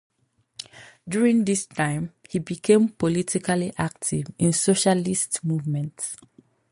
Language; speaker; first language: English; non-native, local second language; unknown